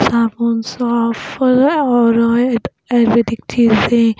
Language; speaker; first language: Hindi; non-native, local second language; Punjabi